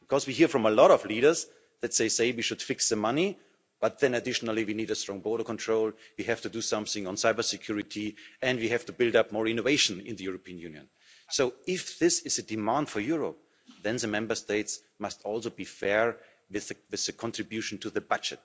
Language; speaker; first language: English; non-native, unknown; German